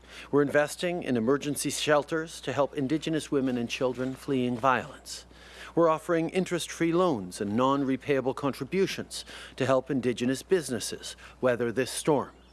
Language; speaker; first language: English; early bilingual, other home language; French